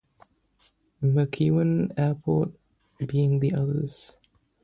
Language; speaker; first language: English; native; English